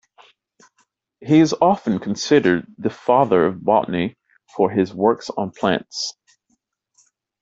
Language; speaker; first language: English; native; English